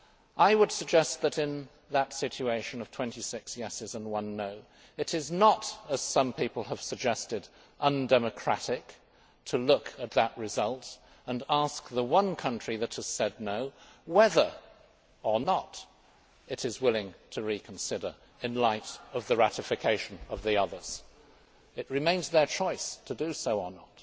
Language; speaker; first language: English; native; English